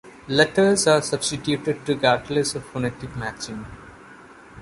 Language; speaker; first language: English; non-native, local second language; Malayalam